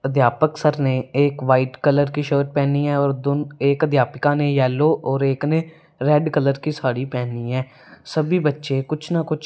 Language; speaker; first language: Hindi; non-native, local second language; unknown